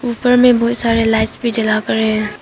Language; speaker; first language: Hindi; non-native, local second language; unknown